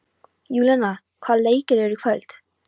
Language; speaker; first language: Icelandic; non-native, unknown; Polish